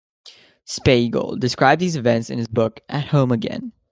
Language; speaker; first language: English; native; English